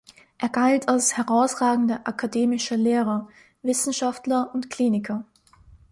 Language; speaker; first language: German; native; German